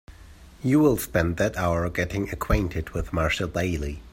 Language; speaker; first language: English; native; English